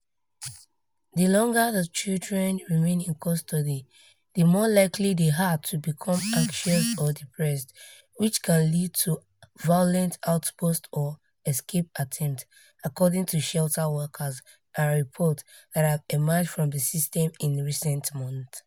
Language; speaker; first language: English; non-native, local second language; Yoruba